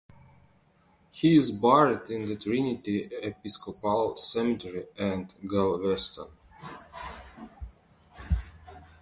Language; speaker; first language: English; non-native, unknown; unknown